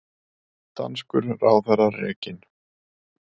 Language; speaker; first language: Icelandic; native; Icelandic